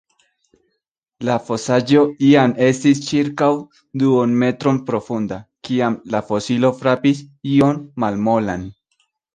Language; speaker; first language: Esperanto; non-native, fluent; Spanish